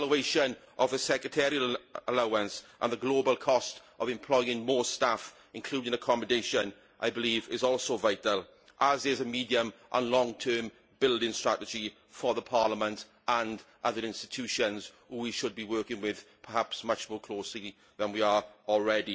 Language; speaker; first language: English; native; English